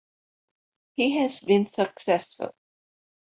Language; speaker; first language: English; non-native, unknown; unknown